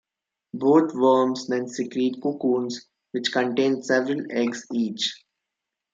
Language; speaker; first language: English; non-native, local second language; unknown